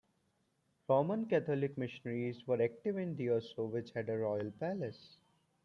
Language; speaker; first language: English; non-native, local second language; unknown